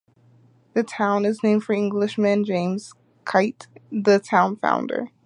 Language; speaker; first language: English; native; English